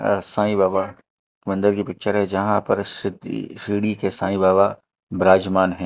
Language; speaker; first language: Hindi; native; Hindi